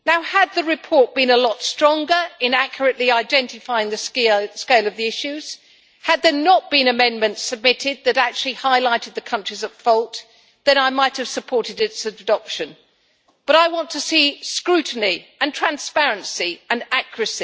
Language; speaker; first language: English; native; English